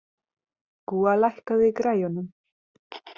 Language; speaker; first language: Icelandic; non-native, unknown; Hungarian